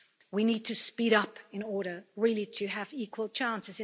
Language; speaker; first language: English; non-native, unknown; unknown